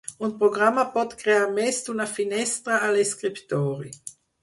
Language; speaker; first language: Catalan; non-native, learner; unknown